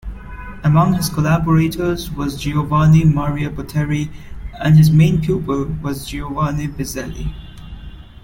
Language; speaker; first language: English; non-native, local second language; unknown